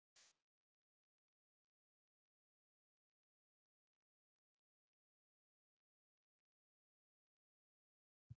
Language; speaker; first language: Icelandic; non-native, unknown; English